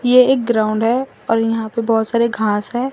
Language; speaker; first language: Hindi; non-native, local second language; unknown